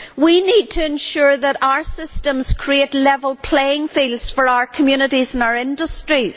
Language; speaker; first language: English; native; English